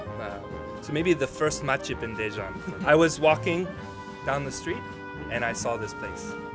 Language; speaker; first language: English; native; English